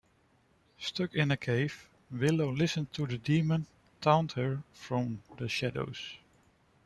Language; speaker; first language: English; non-native, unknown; Dutch